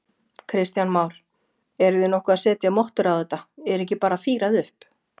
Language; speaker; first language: Icelandic; native; Icelandic